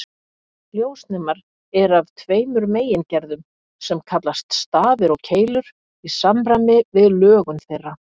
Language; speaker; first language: Icelandic; native; Icelandic